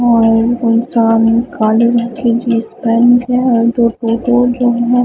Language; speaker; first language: Hindi; non-native, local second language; Punjabi